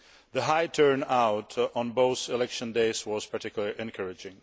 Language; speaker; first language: English; non-native, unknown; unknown